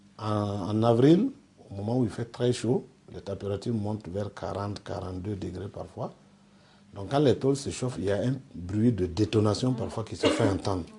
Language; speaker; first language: French; non-native, local second language; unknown